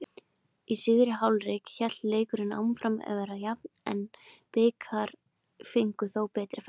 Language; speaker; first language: Icelandic; native; Icelandic